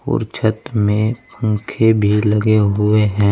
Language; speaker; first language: Hindi; native; Hindi